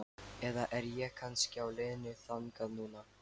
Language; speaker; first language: Icelandic; non-native, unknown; Lithuanian